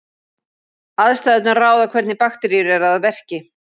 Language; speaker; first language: Icelandic; native; Icelandic